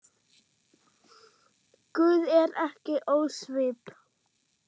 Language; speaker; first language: Icelandic; non-native, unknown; German